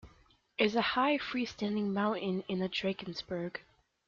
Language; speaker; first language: English; native; English